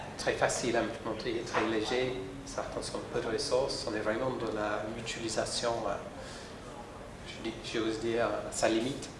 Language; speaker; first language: French; non-native, fluent; English